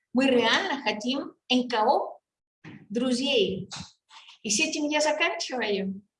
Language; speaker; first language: Russian; non-native, fluent; Spanish